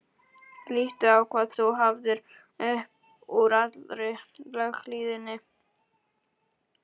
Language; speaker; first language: Icelandic; non-native, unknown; Polish